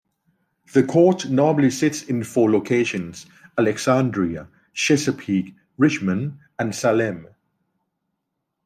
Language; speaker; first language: English; non-native, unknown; Thai